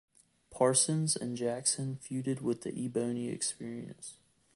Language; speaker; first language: English; native; English